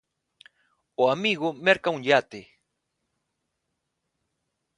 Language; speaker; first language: Galician; non-native, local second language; Spanish